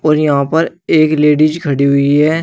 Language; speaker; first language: Hindi; native; Hindi